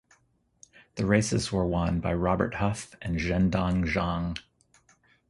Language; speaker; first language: English; native; English